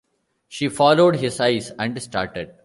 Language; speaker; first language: English; non-native, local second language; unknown